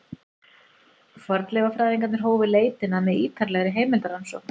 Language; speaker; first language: Icelandic; native; Icelandic